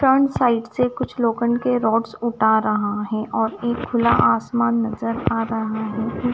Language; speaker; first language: Hindi; non-native, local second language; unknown